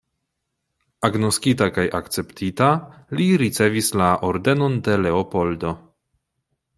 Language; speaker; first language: Esperanto; non-native, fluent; Polish